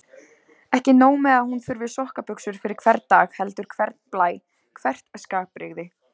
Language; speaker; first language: Icelandic; native; Icelandic